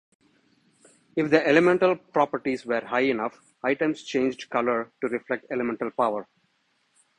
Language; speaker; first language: English; non-native, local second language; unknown